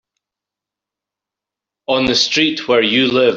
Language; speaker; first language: English; native; English